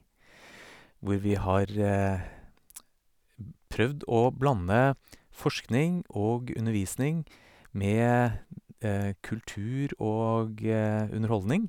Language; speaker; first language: Norwegian; native; Norwegian